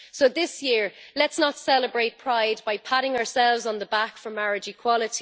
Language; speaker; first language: English; native; English